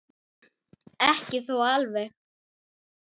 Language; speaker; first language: Icelandic; native; Icelandic